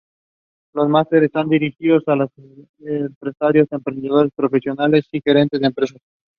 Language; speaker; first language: English; non-native, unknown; Spanish